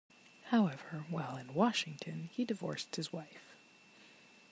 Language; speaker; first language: English; non-native, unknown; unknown